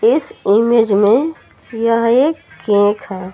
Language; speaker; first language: Hindi; native; Hindi